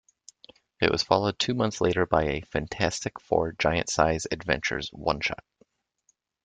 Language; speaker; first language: English; native; English